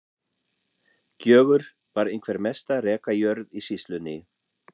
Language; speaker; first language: Icelandic; non-native, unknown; German